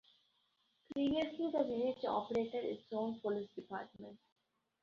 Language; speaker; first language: English; non-native, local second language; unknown